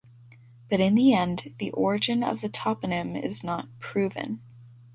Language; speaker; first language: English; native; English